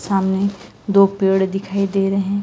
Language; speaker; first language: Hindi; non-native, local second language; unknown